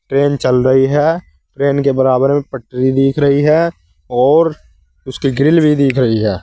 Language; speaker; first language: Hindi; native; Hindi